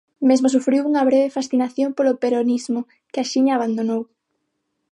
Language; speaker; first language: Galician; non-native, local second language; Spanish